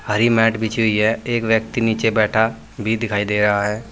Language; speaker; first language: Hindi; native; Hindi